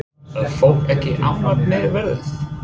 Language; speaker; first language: Icelandic; non-native, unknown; English